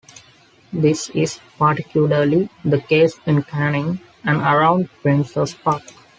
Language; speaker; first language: English; non-native, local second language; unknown